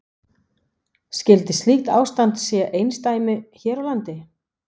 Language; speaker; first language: Icelandic; non-native, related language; Danish